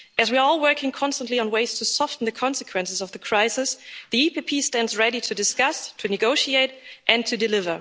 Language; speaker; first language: English; non-native, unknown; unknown